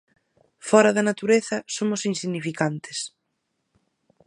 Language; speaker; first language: Galician; native; Galician